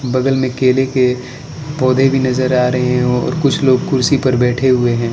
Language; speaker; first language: Hindi; non-native, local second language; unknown